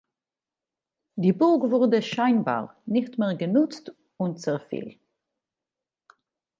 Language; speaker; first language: German; non-native, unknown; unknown